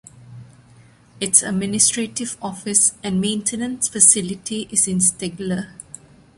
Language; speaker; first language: English; non-native, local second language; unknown